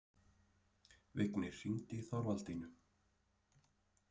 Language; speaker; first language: Icelandic; native; Icelandic